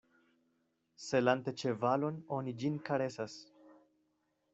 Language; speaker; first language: Esperanto; non-native, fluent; Spanish